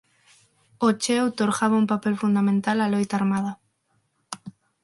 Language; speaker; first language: Galician; non-native, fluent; Spanish